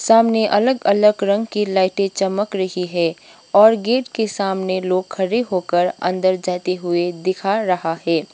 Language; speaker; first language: Hindi; non-native, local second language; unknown